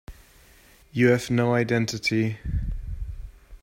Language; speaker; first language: English; non-native, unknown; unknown